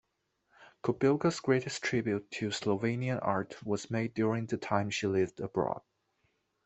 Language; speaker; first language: English; non-native, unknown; Chinese